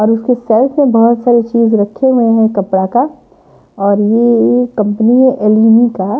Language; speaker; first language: Hindi; non-native, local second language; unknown